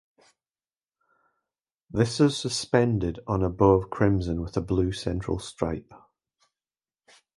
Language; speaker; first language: English; native; English